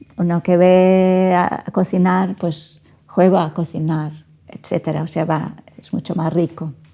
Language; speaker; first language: Spanish; non-native, fluent; Portuguese